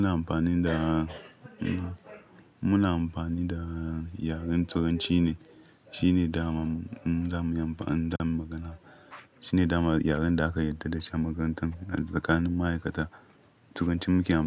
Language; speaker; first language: Hausa; non-native, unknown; Yoruba